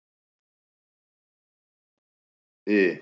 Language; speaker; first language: Icelandic; native; Icelandic